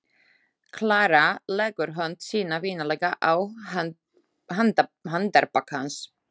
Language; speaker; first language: Icelandic; non-native, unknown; Slovak